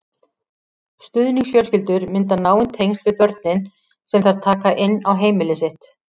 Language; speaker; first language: Icelandic; native; Icelandic